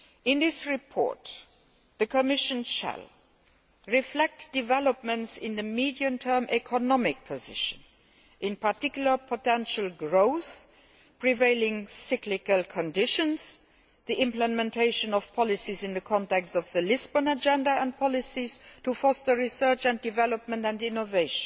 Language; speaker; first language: English; non-native, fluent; Luxembourgish